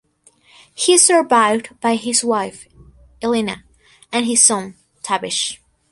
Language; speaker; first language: English; non-native, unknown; Spanish